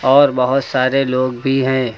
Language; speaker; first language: Hindi; native; Hindi